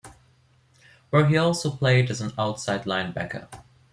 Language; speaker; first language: English; non-native, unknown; German